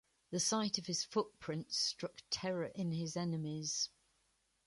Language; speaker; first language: English; native; English